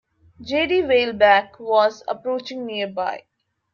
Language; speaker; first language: English; non-native, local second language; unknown